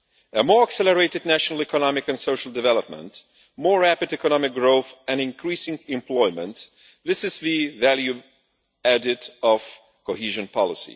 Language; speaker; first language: English; non-native, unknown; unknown